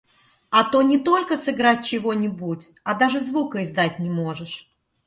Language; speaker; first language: Russian; native; Russian